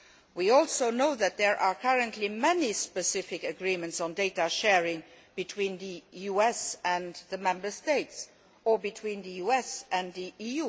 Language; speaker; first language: English; non-native, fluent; Luxembourgish